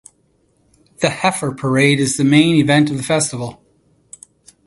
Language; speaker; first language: English; native; English